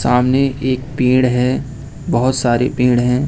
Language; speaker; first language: Hindi; native; Hindi